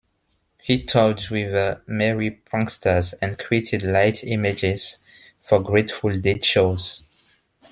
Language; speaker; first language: English; non-native, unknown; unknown